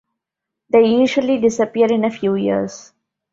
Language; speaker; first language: English; non-native, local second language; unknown